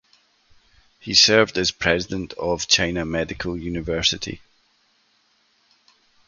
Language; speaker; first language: English; native; English